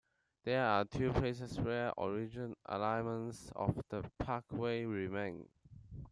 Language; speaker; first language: English; non-native, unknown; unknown